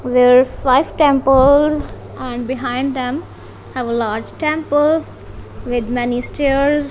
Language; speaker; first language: English; non-native, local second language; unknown